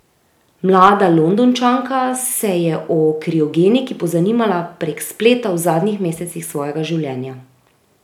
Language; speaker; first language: Slovenian; native; Slovenian